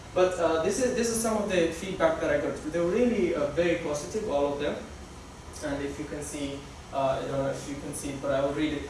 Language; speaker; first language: English; non-native, local second language; Somali